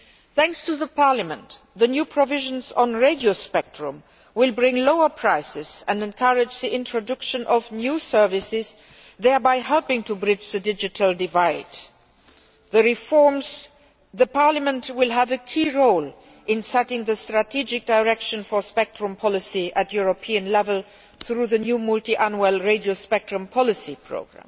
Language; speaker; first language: English; non-native, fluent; Luxembourgish